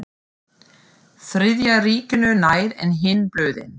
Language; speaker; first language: Icelandic; non-native, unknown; German